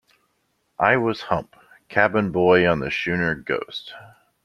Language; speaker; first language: English; native; English